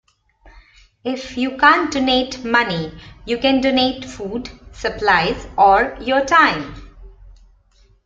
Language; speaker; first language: English; non-native, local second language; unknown